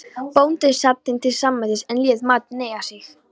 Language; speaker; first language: Icelandic; non-native, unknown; Polish